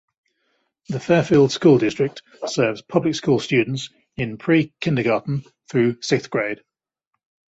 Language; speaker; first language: English; native; English